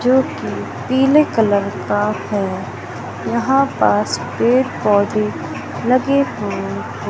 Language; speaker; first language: Hindi; native; Hindi